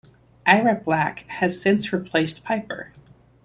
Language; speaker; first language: English; native; English